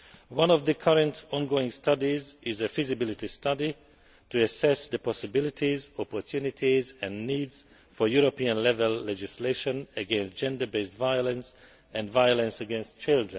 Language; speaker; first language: English; non-native, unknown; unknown